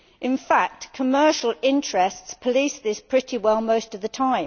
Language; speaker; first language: English; native; English